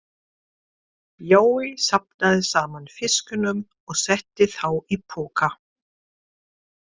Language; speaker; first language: Icelandic; non-native, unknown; German